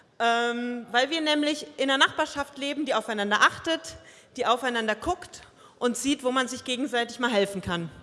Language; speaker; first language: German; early bilingual, other home language; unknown